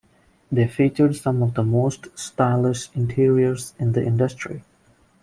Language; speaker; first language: English; non-native, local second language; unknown